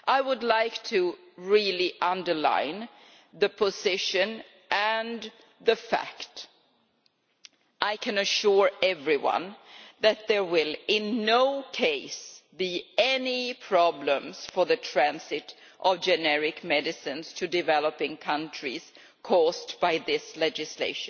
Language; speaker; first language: English; non-native, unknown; Swedish